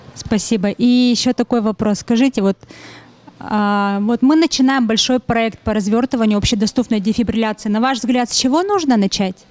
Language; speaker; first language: Russian; native; Russian